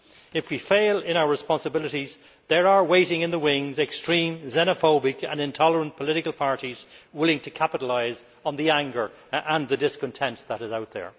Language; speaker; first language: English; native; English